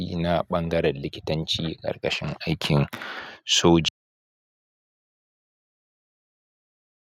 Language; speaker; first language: Hausa; native; Hausa